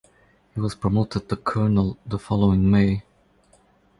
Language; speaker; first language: English; non-native, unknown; Croatian